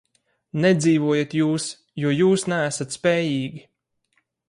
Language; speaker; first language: Latvian; native; Latvian